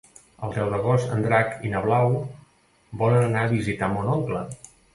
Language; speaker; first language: Catalan; native; Catalan